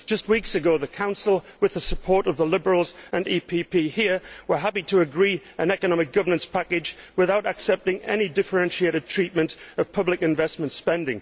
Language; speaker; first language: English; native; English